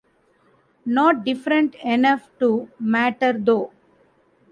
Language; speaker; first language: English; non-native, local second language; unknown